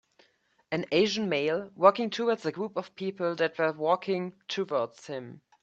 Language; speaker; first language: English; native; English